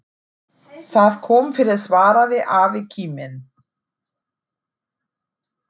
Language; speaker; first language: Icelandic; non-native, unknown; German